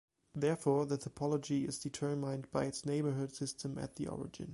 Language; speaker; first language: English; non-native, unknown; German